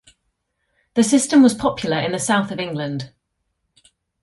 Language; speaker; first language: English; native; English